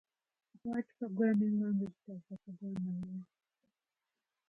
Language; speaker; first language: English; non-native, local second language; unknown